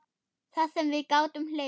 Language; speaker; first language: Icelandic; non-native, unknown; German